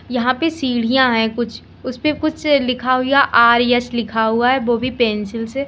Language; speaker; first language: Hindi; native; Hindi